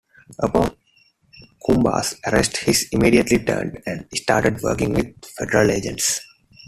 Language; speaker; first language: English; non-native, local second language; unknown